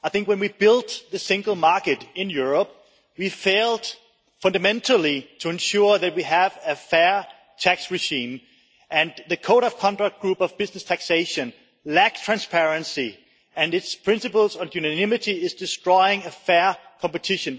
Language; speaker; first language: English; non-native, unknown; Danish